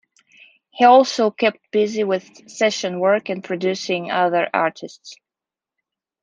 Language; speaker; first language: English; non-native, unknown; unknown